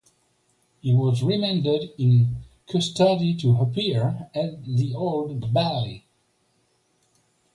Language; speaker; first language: English; non-native, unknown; French